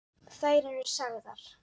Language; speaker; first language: Icelandic; non-native, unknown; Dutch